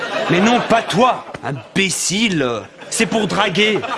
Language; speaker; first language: French; native; French